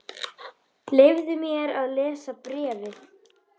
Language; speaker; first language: Icelandic; native; Icelandic